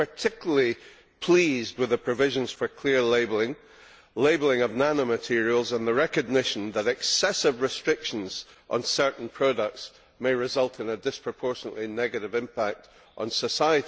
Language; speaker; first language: English; native; English